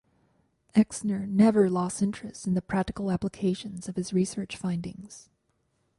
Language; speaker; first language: English; native; English